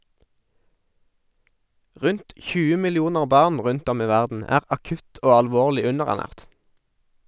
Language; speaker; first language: Norwegian; native; Norwegian